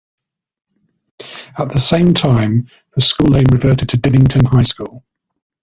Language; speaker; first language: English; native; English